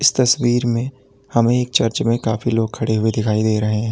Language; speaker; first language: Hindi; native; Hindi